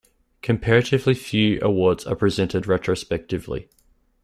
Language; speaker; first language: English; native; English